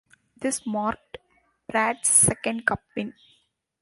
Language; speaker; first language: English; non-native, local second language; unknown